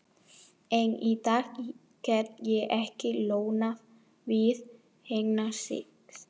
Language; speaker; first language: Icelandic; non-native, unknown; Spanish